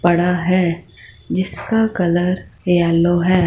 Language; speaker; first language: Hindi; non-native, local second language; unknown